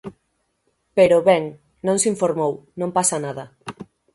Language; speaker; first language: Galician; native; Galician